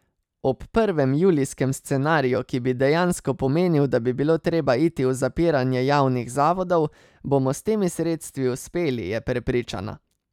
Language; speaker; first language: Slovenian; native; Slovenian